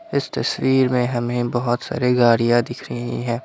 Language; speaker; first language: Hindi; non-native, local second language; Assamese